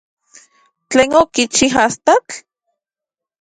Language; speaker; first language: Central Puebla Nahuatl; native; Central Puebla Nahuatl